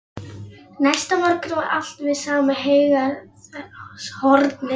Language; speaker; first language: Icelandic; non-native, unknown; Polish